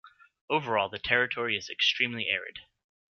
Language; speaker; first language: English; native; English